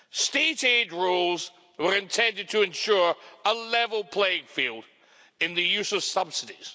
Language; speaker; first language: English; native; English